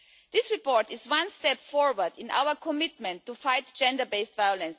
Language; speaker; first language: English; non-native, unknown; German